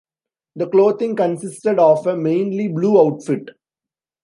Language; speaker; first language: English; non-native, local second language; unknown